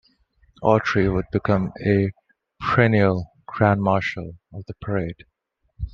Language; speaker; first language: English; non-native, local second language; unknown